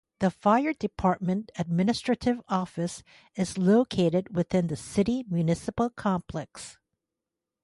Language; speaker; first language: English; native; English